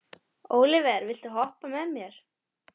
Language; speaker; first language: Icelandic; native; Icelandic